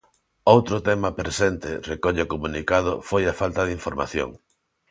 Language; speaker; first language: Galician; non-native, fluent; Spanish